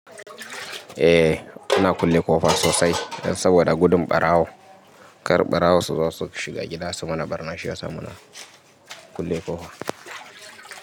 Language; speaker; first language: Hausa; native; Hausa